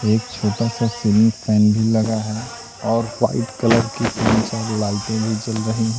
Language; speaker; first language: Hindi; native; Hindi